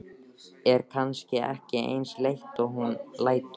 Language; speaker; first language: Icelandic; native; Icelandic